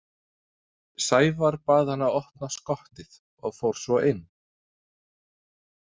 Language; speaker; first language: Icelandic; non-native, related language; Danish